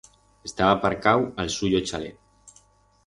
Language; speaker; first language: Aragonese; non-native, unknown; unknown